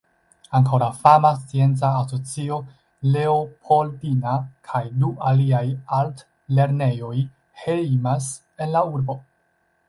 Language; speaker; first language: Esperanto; non-native, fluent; Chinese